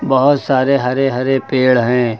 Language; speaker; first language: Hindi; native; Hindi